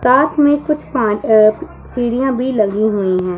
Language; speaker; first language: Hindi; non-native, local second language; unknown